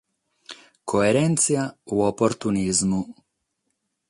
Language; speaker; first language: Sardinian; non-native, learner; Catalan